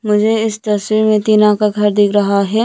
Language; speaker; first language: Hindi; early bilingual, other home language; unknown